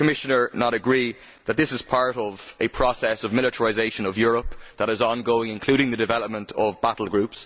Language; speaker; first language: English; native; English